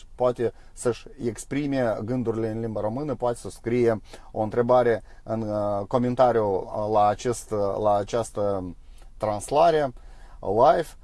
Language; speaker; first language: Romanian; non-native, local second language; Russian